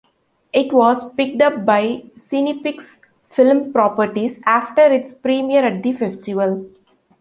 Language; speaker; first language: English; non-native, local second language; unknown